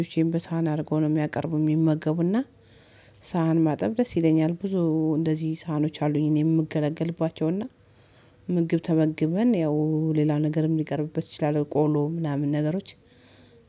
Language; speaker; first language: Amharic; native; Amharic